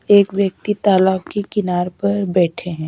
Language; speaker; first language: Hindi; native; Hindi